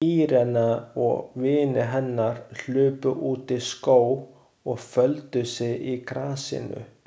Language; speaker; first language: Icelandic; non-native, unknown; Chinese